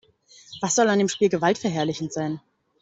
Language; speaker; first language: German; native; German